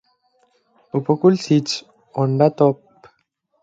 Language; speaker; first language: English; native; English